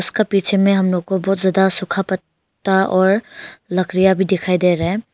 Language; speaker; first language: Hindi; non-native, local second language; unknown